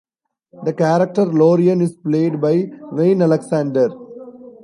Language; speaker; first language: English; non-native, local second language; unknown